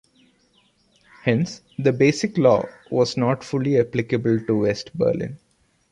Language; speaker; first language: English; non-native, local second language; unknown